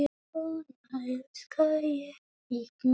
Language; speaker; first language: Icelandic; non-native, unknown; Polish